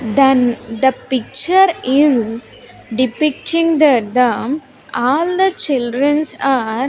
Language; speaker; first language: English; non-native, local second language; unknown